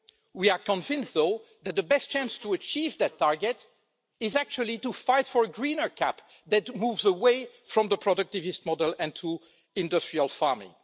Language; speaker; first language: English; non-native, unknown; French